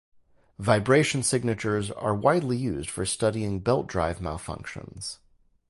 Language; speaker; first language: English; native; English